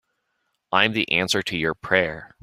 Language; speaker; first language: English; native; English